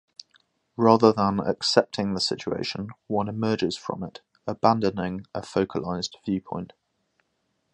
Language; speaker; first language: English; native; English